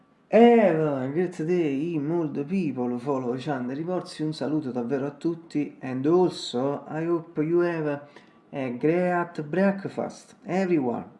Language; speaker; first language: English; non-native, fluent; Italian